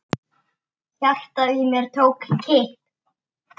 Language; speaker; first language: Icelandic; native; Icelandic